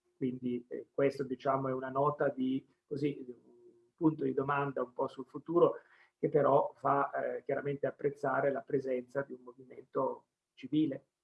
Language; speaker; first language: Italian; native; Italian